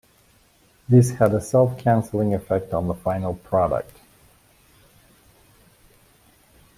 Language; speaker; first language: English; native; English